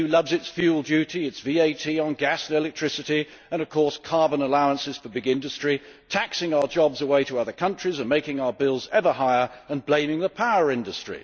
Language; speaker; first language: English; native; English